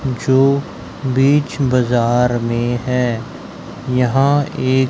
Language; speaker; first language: Hindi; native; Hindi